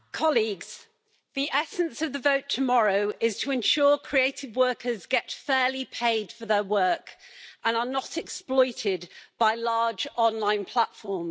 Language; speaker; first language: English; native; English